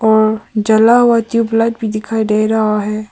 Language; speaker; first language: Hindi; early bilingual, other home language; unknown